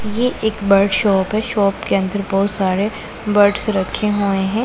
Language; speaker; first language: Hindi; non-native, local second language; Punjabi